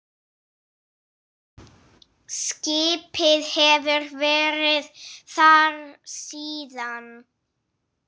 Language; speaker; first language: Icelandic; non-native, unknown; English